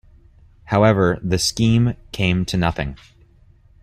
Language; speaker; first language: English; native; English